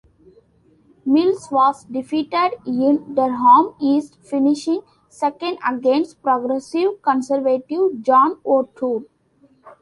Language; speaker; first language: English; non-native, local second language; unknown